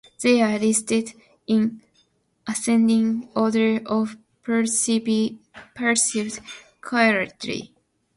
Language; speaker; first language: English; non-native, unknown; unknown